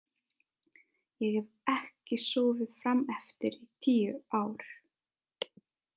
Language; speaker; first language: Icelandic; non-native, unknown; Italian